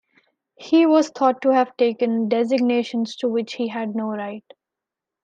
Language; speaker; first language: English; non-native, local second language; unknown